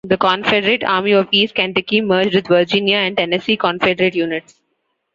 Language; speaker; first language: English; non-native, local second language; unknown